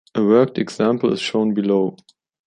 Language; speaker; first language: English; non-native, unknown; German